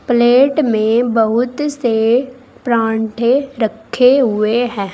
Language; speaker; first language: Hindi; native; Hindi